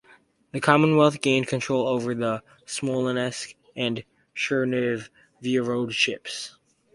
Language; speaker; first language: English; native; English